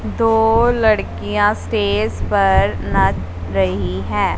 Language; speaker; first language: Hindi; non-native, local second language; Punjabi